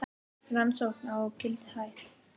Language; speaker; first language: Icelandic; native; Icelandic